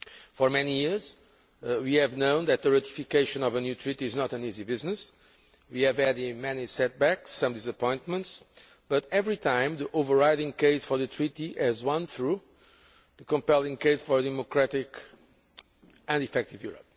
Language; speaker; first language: English; non-native, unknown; Portuguese